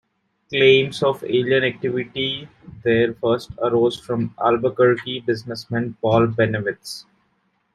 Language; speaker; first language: English; non-native, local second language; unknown